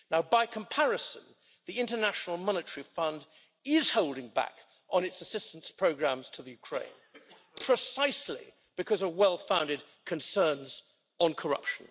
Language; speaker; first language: English; native; English